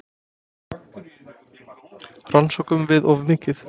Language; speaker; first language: Icelandic; non-native, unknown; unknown